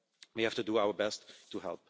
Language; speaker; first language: English; non-native, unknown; German